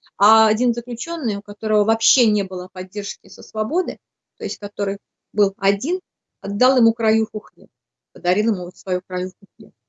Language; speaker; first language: Russian; native; Russian